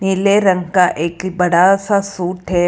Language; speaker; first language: Hindi; non-native, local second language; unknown